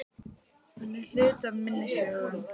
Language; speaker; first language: Icelandic; native; Icelandic